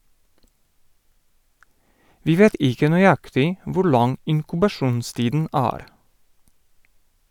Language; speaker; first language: Norwegian; non-native, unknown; Polish